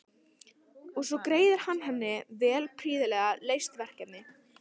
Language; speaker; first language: Icelandic; non-native, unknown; Italian